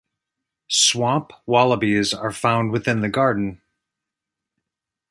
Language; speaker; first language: English; native; English